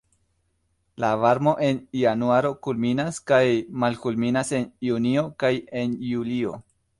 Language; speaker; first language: Esperanto; non-native, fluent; Spanish